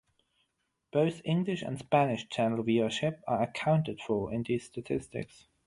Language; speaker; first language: English; non-native, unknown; German